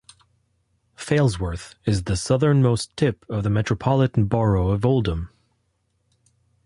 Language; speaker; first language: English; non-native, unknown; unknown